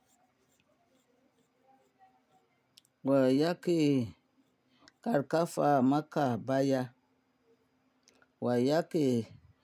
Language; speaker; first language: Hausa; non-native, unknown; Yoruba